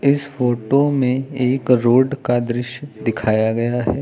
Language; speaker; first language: Hindi; native; Hindi